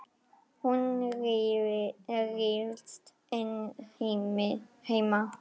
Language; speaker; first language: Icelandic; non-native, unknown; German